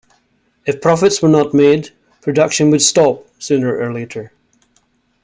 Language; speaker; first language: English; native; English